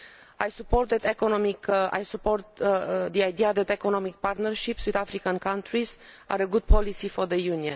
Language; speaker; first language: English; non-native, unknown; Romanian